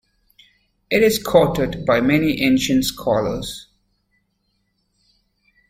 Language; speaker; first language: English; native; English